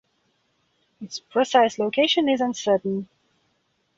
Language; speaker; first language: English; non-native, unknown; Belarusian